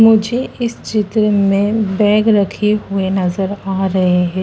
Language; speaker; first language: Hindi; native; Hindi